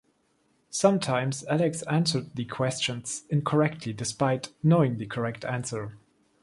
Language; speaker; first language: English; non-native, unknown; German